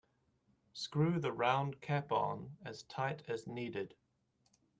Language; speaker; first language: English; native; English